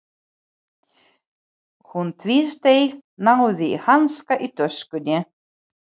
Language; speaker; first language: Icelandic; non-native, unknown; Ukrainian